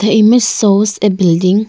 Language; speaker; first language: English; non-native, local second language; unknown